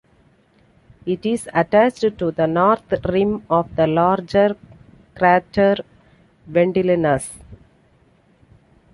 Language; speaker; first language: English; non-native, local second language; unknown